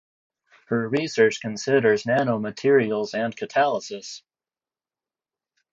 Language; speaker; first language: English; native; English